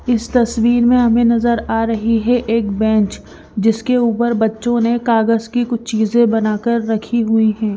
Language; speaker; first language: Hindi; non-native, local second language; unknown